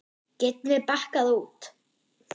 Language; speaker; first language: Icelandic; non-native, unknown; German